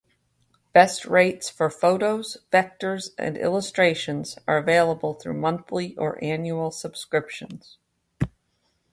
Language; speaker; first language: English; native; English